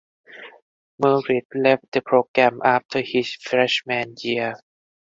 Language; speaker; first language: English; non-native, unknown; Thai